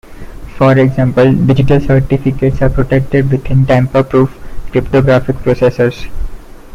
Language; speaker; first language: English; non-native, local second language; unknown